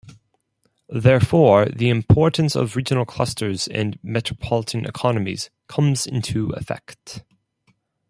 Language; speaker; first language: English; non-native, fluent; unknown